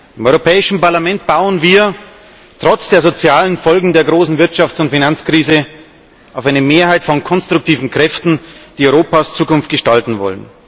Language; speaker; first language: German; native; German